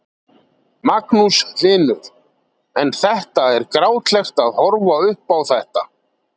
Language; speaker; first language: Icelandic; native; Icelandic